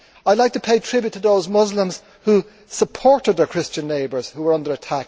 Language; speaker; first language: English; native; English